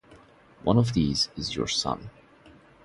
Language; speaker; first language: English; non-native, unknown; Bangla